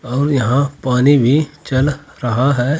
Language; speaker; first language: Hindi; native; Hindi